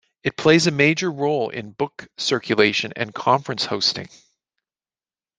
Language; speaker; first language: English; native; English